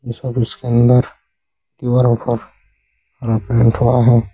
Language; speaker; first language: Hindi; native; Hindi